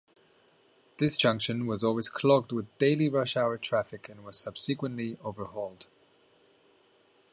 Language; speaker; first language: English; native; English